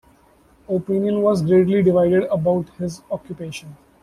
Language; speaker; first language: English; non-native, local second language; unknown